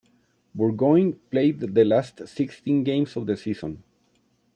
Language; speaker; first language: English; non-native, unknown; Spanish